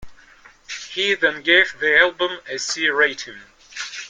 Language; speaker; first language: English; native; English